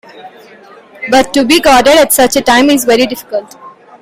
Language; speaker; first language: English; non-native, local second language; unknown